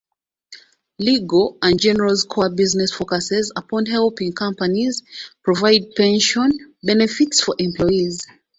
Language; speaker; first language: English; non-native, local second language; Ganda